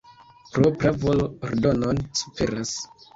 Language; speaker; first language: Esperanto; non-native, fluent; Kinyarwanda